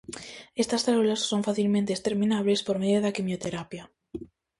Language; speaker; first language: Galician; native; Galician